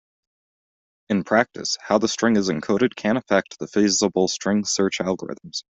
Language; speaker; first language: English; native; English